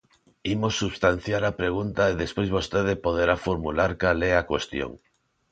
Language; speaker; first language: Galician; non-native, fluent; Spanish